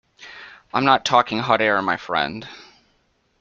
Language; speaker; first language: English; native; English